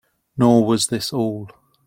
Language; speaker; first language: English; native; English